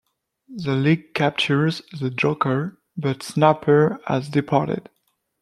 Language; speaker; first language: English; non-native, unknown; French